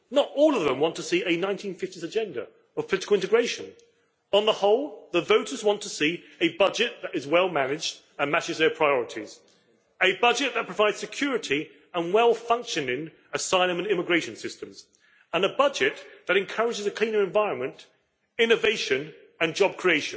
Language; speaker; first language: English; native; English